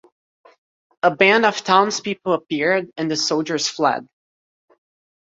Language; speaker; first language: English; non-native, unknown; Portuguese